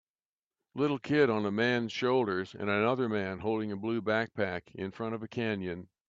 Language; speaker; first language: English; native; English